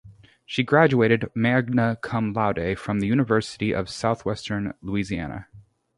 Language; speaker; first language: English; native; English